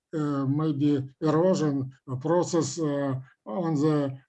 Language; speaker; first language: English; non-native, learner; Russian